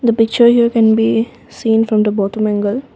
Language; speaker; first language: English; non-native, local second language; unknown